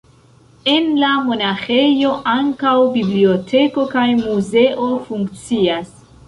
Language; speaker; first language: Esperanto; non-native, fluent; Central Kurdish